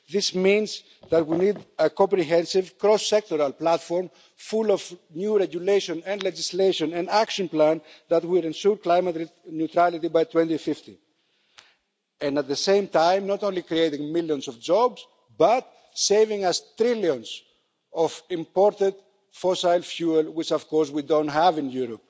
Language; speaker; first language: English; non-native, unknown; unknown